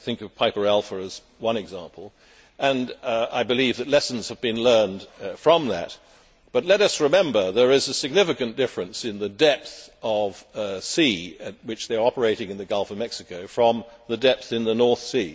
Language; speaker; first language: English; native; English